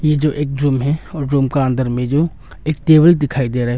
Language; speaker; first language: Hindi; non-native, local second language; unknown